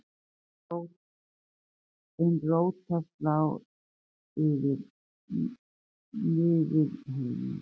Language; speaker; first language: Icelandic; native; Icelandic